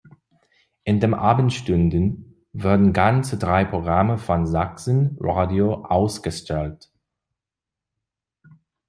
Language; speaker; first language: German; non-native, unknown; English